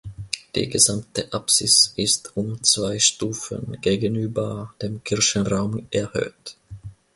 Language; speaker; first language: German; non-native, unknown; Finnish